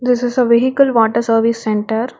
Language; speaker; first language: English; non-native, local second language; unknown